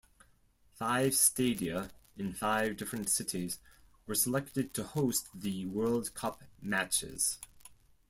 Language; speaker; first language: English; non-native, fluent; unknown